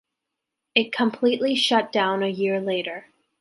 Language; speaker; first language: English; native; English